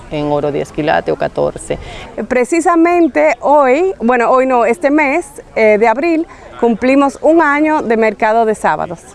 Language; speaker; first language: Spanish; non-native, fluent; Italian